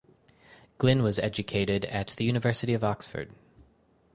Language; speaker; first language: English; native; English